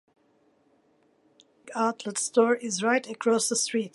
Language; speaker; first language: English; non-native, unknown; Turkish